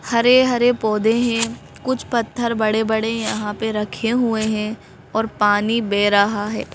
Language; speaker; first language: Hindi; native; Hindi